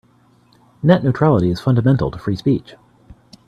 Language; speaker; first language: English; native; English